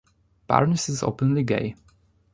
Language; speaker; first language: English; non-native, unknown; Polish